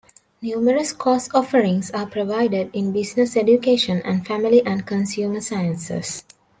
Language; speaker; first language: English; non-native, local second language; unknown